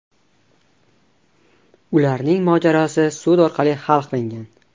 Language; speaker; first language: Uzbek; non-native, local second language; Tajik